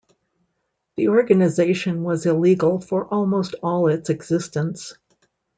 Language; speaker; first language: English; native; English